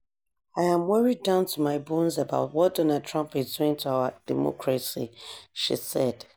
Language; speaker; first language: English; non-native, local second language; Yoruba